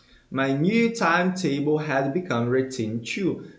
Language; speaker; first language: English; non-native, fluent; Portuguese